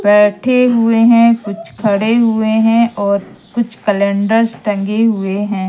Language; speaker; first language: Hindi; native; Hindi